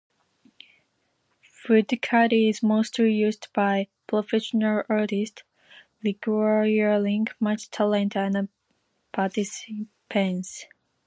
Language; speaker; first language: English; non-native, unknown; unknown